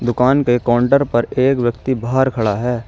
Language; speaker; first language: Hindi; native; Hindi